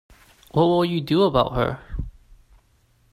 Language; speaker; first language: English; non-native, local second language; Cantonese